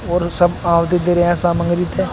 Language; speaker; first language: Hindi; native; Hindi